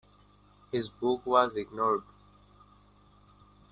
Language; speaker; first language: English; non-native, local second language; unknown